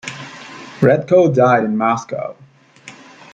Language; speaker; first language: English; native; English